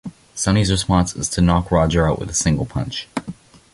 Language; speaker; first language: English; native; English